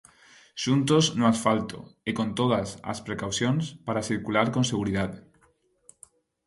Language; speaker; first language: Galician; non-native, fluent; Spanish